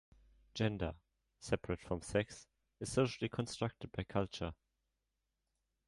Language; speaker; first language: English; non-native, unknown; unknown